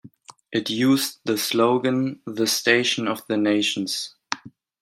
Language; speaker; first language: English; non-native, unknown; German